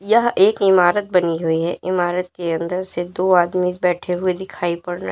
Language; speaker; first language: Hindi; native; Hindi